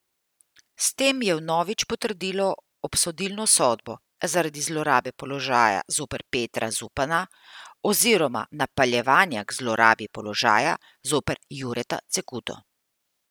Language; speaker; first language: Slovenian; native; Slovenian